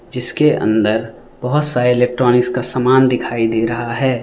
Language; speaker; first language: Hindi; non-native, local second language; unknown